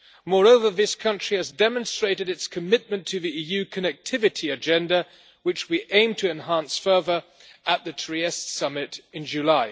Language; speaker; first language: English; non-native, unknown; German